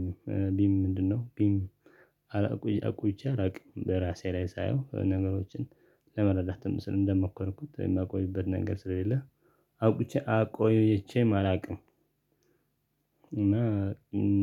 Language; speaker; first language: Amharic; non-native, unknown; Tigrinya